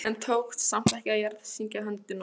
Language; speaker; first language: Icelandic; non-native, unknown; Polish